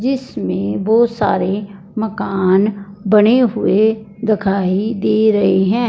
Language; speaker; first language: Hindi; non-native, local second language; Punjabi